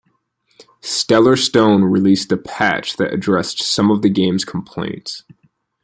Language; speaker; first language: English; native; English